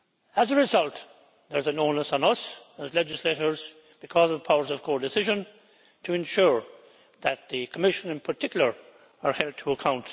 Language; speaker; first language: English; native; English